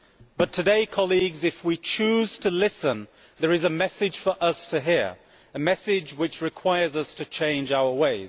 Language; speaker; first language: English; native; English